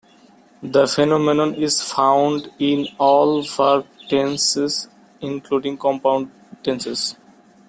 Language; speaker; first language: English; non-native, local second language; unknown